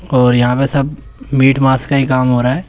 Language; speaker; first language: Hindi; native; Hindi